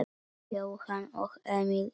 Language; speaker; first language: Icelandic; non-native, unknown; Polish